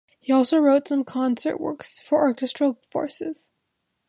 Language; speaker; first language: English; native; English